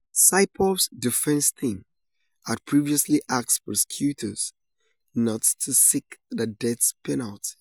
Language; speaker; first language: English; non-native, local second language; Yoruba